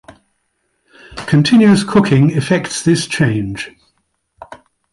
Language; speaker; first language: English; native; English